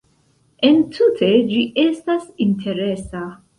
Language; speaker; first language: Esperanto; non-native, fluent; Central Kurdish